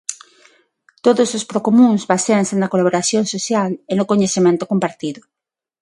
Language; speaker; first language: Galician; non-native, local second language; Spanish